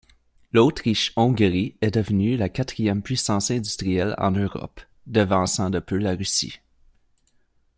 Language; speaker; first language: French; native; French